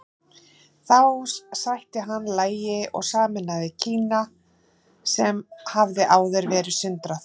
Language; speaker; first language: Icelandic; native; Icelandic